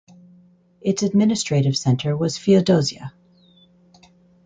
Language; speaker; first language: English; native; English